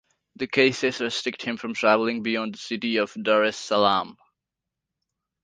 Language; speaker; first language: English; non-native, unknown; Nepali